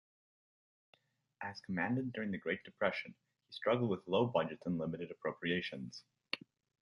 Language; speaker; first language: English; native; English